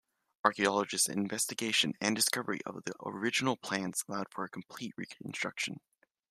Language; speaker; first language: English; native; English